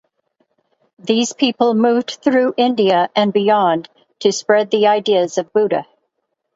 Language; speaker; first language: English; native; English